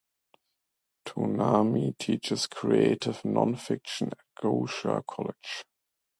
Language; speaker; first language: English; non-native, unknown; German